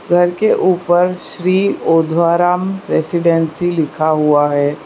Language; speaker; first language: Hindi; non-native, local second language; Gujarati